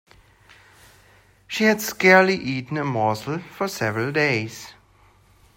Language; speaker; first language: English; non-native, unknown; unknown